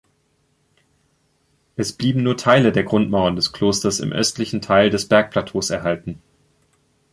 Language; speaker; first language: German; native; German